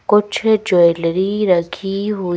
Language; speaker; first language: Hindi; native; Hindi